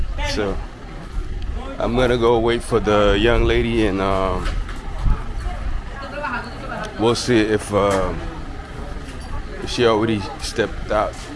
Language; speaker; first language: English; native; English